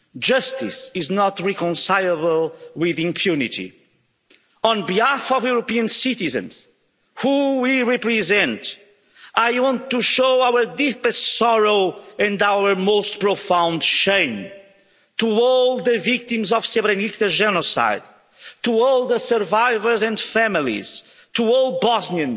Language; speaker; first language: English; non-native, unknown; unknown